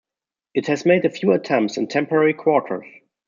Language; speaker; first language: English; non-native, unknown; German